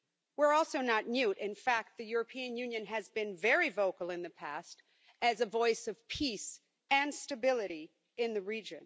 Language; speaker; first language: English; non-native, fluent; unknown